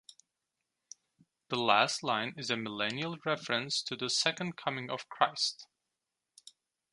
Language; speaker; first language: English; non-native, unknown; Turkish